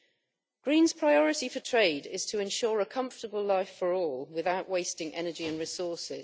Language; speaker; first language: English; native; English